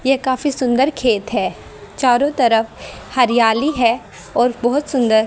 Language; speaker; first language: Hindi; native; Hindi